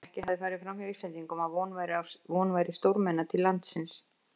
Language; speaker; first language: Icelandic; native; Icelandic